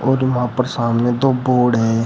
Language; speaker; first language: Hindi; native; Hindi